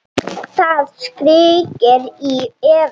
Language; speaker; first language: Icelandic; non-native, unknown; Slovenian